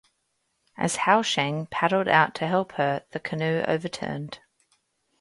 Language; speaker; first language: English; native; English